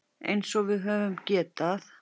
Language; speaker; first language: Icelandic; native; Icelandic